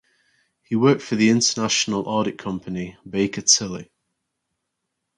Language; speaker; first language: English; native; English